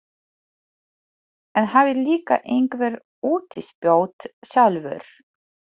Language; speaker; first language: Icelandic; non-native, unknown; Polish